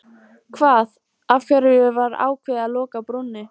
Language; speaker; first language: Icelandic; native; Icelandic